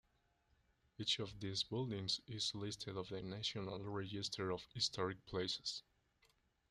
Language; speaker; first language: English; non-native, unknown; Spanish